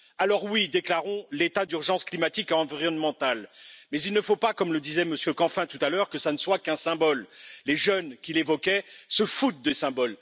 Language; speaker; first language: French; native; French